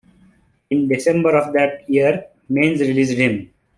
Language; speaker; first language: English; non-native, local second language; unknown